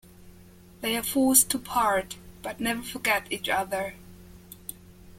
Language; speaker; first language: English; non-native, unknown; German